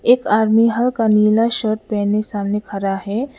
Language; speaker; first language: Hindi; non-native, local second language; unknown